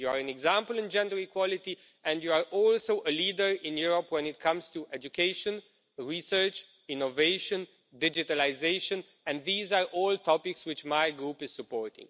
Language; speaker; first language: English; non-native, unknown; Romanian